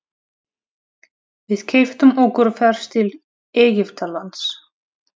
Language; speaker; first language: Icelandic; non-native, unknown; Russian